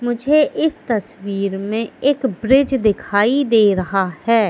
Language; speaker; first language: Hindi; native; Hindi